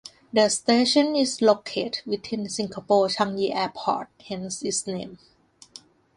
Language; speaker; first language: English; non-native, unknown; Thai